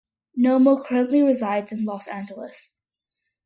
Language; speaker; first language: English; early bilingual, other home language; Malayalam